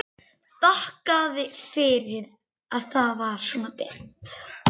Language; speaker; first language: Icelandic; native; Icelandic